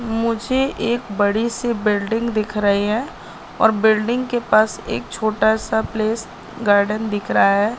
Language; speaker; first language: Hindi; native; Hindi